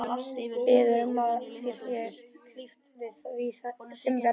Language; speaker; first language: Icelandic; native; Icelandic